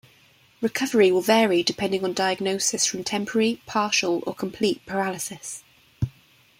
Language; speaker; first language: English; native; English